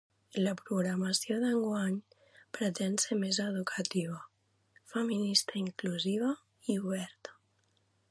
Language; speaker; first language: Catalan; native; Catalan